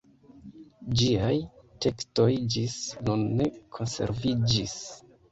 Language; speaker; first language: Esperanto; non-native, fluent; Kinyarwanda